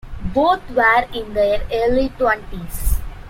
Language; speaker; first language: English; non-native, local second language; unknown